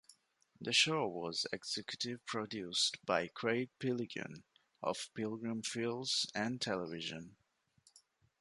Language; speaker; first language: English; non-native, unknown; Divehi